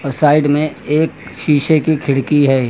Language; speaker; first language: Hindi; native; Hindi